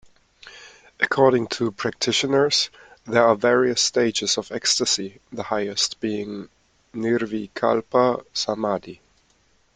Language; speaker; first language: English; non-native, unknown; German